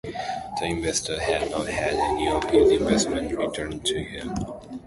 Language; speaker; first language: English; non-native, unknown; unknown